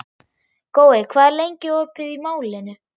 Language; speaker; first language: Icelandic; non-native, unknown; German